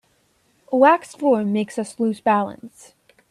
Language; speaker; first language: English; native; English